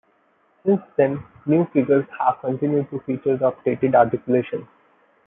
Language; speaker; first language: English; non-native, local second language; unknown